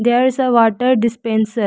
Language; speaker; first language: English; non-native, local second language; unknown